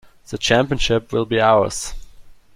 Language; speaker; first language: English; non-native, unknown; German